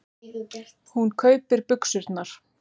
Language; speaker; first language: Icelandic; native; Icelandic